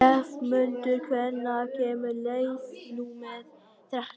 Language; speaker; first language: Icelandic; non-native, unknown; Vietnamese